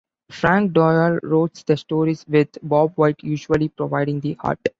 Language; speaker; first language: English; non-native, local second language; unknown